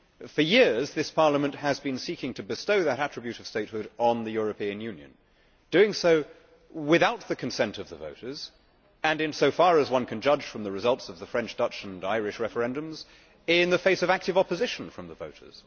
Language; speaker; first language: English; native; English